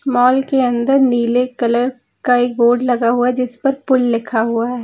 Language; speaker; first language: Hindi; native; Hindi